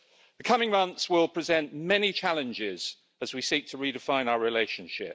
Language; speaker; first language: English; native; English